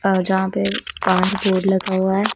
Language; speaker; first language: Hindi; non-native, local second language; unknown